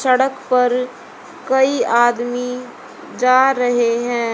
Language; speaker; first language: Hindi; native; Hindi